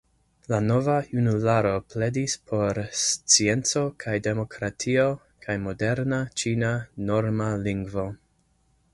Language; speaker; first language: Esperanto; non-native, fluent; English